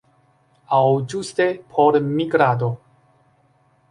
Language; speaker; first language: Esperanto; non-native, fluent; Chinese